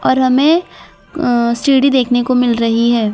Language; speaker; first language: Hindi; non-native, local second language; Gujarati